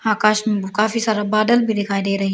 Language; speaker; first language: Hindi; non-native, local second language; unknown